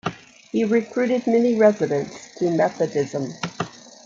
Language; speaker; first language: English; native; English